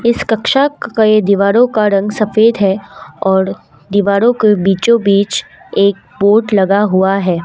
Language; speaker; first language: Hindi; non-native, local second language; Assamese